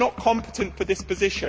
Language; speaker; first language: English; native; English